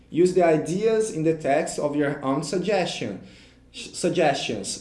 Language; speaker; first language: English; non-native, fluent; Portuguese